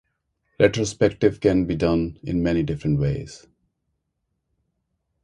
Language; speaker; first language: English; non-native, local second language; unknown